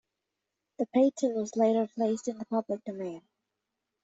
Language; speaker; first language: English; native; English